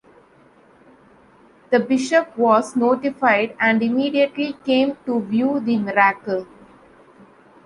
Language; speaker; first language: English; non-native, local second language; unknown